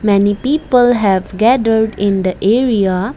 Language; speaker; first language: English; non-native, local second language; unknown